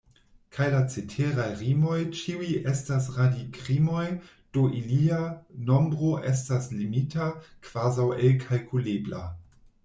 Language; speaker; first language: Esperanto; non-native, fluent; German